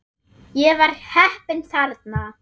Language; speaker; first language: Icelandic; non-native, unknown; German